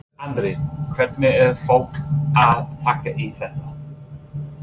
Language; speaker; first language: Icelandic; non-native, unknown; English